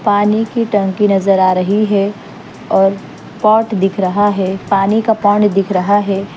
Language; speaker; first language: Hindi; non-native, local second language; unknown